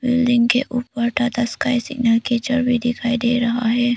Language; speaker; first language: Hindi; early bilingual, other home language; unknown